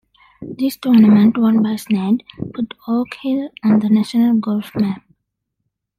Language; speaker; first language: English; non-native, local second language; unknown